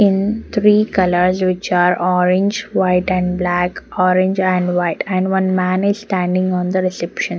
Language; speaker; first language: English; non-native, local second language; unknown